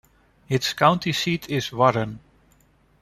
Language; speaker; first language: English; non-native, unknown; Dutch